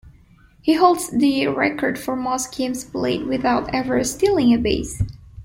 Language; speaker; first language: English; non-native, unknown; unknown